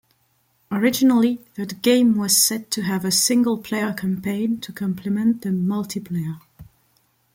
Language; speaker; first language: English; non-native, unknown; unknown